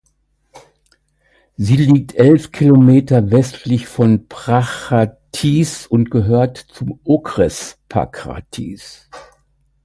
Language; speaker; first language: German; native; German